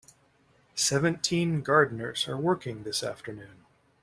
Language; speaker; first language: English; native; English